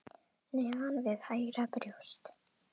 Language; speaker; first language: Icelandic; non-native, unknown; Indonesian